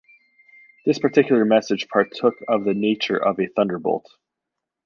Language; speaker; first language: English; native; English